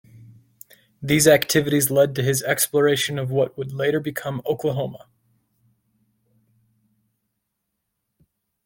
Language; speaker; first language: English; native; English